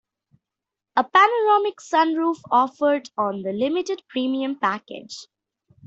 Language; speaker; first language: English; non-native, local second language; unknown